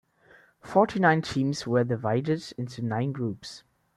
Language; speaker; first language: English; non-native, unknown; German